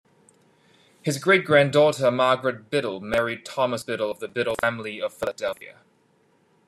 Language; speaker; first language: English; non-native, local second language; Cantonese